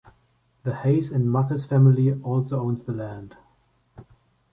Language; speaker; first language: English; non-native, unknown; German